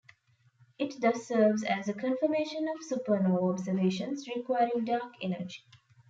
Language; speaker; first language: English; non-native, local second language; Tamil